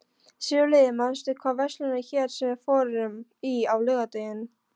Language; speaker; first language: Icelandic; non-native, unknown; Polish